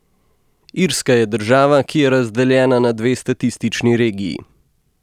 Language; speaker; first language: Slovenian; native; Slovenian